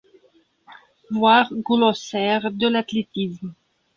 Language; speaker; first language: French; non-native, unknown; Belarusian